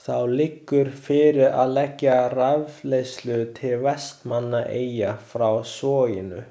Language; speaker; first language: Icelandic; non-native, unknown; Chinese